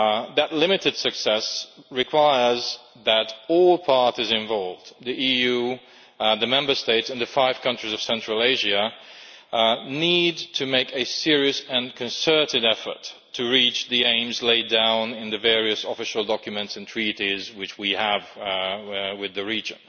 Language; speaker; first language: English; non-native, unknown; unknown